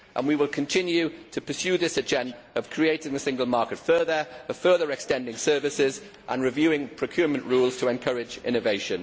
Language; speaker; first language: English; native; English